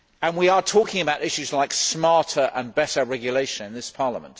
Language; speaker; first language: English; native; English